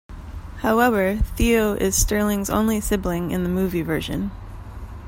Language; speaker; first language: English; native; English